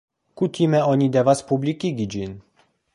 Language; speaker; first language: Esperanto; non-native, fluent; Polish